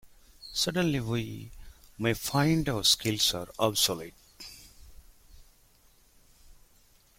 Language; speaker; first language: English; native; English